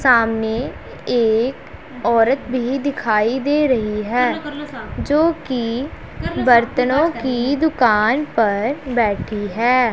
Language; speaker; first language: Hindi; non-native, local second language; Punjabi